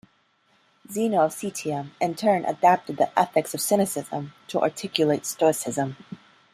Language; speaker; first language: English; non-native, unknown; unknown